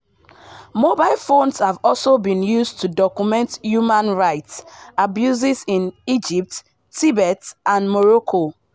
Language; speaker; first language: English; non-native, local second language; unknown